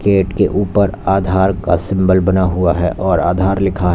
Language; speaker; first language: Hindi; native; Hindi